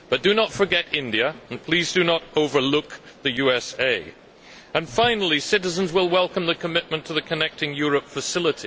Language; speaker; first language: English; native; English